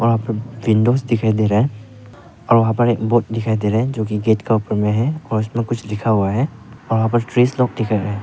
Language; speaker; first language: Hindi; non-native, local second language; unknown